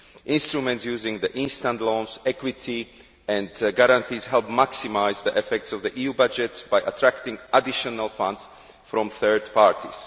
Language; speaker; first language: English; non-native, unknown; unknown